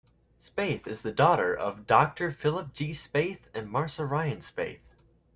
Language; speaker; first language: English; native; English